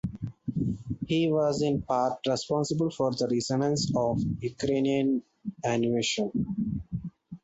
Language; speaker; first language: English; non-native, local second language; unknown